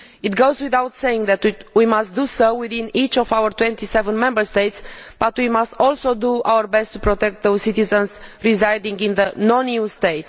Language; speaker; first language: English; non-native, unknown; Romanian